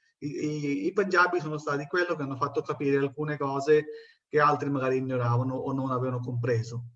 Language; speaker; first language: Italian; non-native, fluent; Punjabi